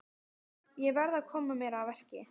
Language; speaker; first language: Icelandic; native; Icelandic